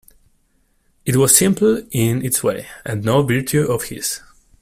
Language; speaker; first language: English; non-native, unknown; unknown